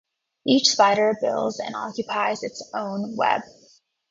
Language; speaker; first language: English; native; English